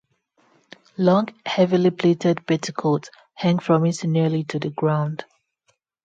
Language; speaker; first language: English; non-native, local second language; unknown